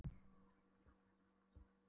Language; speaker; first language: Icelandic; non-native, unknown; Polish